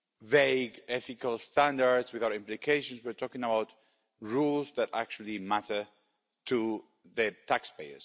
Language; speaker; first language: English; non-native, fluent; Spanish